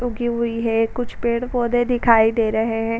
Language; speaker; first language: Hindi; native; Hindi